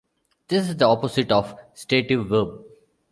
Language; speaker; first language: English; non-native, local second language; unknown